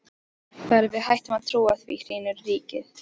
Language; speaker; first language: Icelandic; non-native, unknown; Polish